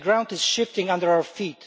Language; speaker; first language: English; non-native, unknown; Polish